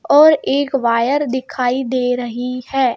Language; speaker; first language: Hindi; native; Hindi